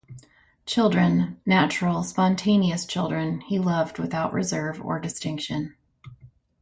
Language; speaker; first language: English; native; English